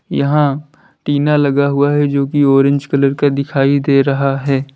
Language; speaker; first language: Hindi; native; Hindi